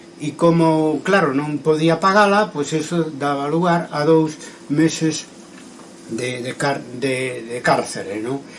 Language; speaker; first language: Galician; non-native, local second language; Spanish